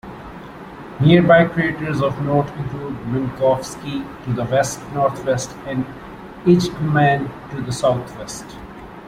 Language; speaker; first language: English; non-native, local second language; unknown